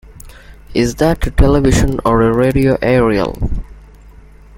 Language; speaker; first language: English; non-native, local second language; Bangla